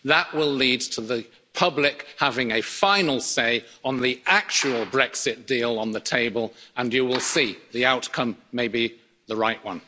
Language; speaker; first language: English; native; English